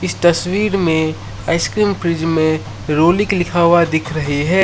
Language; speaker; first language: Hindi; non-native, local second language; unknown